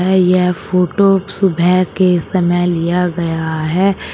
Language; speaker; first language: Hindi; native; Hindi